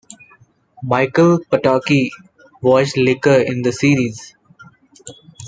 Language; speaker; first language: English; non-native, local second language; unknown